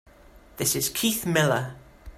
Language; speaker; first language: English; native; English